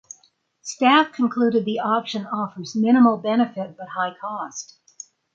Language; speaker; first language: English; native; English